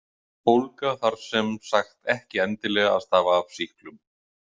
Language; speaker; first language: Icelandic; native; Icelandic